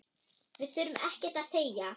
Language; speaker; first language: Icelandic; non-native, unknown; German